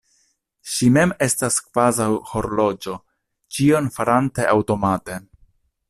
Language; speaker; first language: Esperanto; non-native, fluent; Italian